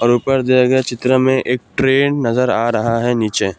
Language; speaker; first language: Hindi; non-native, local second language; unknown